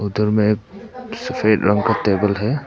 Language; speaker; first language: Hindi; non-native, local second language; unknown